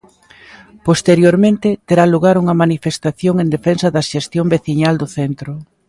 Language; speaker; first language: Galician; native; Galician